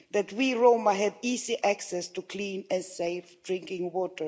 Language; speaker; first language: English; non-native, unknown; Swedish